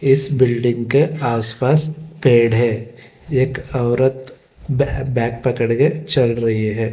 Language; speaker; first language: Hindi; non-native, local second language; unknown